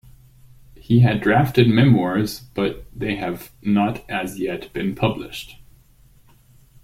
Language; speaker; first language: English; non-native, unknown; German